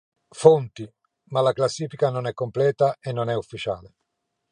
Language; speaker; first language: Italian; non-native, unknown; Norwegian